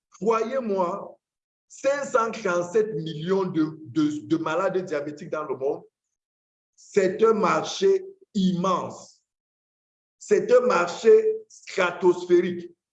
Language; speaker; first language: French; non-native, local second language; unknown